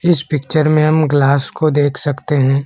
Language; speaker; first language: Hindi; non-native, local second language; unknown